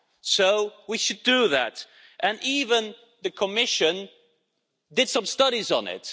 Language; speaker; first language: English; non-native, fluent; Dutch